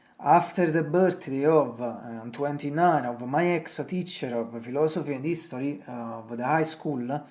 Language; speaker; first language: English; non-native, learner; Italian